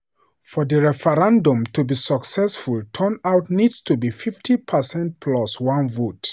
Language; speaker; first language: English; non-native, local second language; Hausa